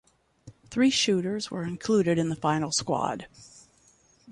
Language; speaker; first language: English; native; English